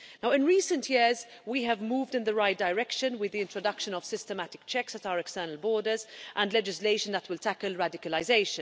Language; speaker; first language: English; non-native, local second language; Maltese